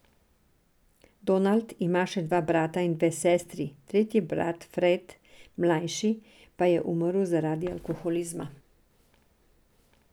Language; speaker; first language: Slovenian; non-native, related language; Serbian